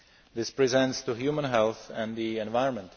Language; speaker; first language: English; non-native, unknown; Slovak